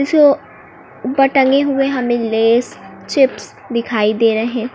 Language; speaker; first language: Hindi; native; Hindi